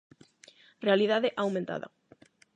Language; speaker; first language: Galician; non-native, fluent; Spanish